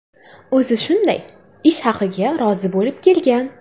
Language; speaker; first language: Uzbek; non-native, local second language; Kara-Kalpak